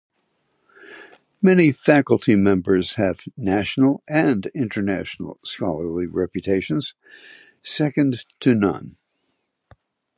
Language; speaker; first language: English; native; English